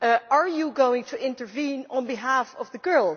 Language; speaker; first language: English; non-native, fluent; Dutch